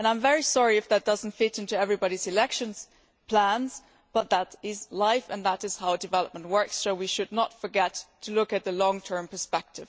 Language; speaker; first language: English; non-native, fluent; German